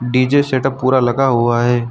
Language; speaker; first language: Hindi; native; Hindi